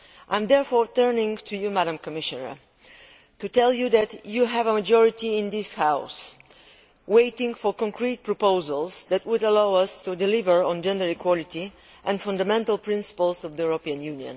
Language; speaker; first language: English; non-native, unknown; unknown